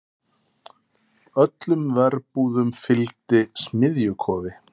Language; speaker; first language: Icelandic; native; Icelandic